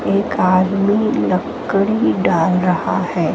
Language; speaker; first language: Hindi; native; Hindi